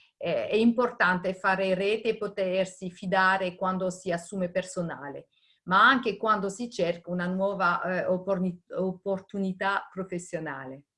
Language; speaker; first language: Italian; native; Italian